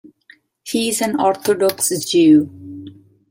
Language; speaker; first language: English; non-native, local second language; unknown